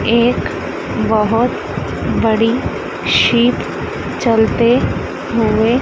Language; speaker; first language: Hindi; native; Hindi